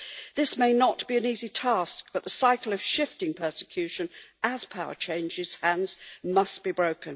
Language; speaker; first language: English; native; English